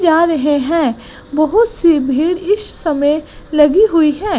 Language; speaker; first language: Hindi; non-native, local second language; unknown